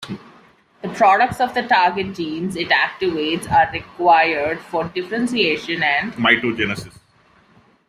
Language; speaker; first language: English; non-native, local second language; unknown